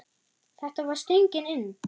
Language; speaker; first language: Icelandic; non-native, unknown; German